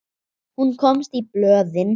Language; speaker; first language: Icelandic; native; Icelandic